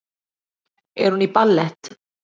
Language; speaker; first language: Icelandic; native; Icelandic